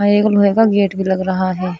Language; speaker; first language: Hindi; native; Hindi